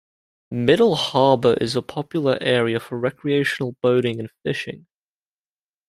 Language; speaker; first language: English; native; English